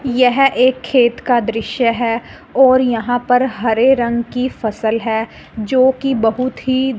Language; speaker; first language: Hindi; non-native, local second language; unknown